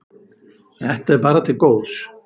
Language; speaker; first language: Icelandic; native; Icelandic